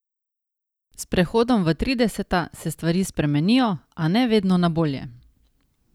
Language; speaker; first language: Slovenian; native; Slovenian